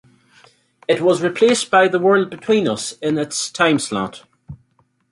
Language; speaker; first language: English; native; English